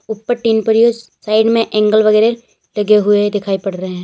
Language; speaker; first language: Hindi; native; Hindi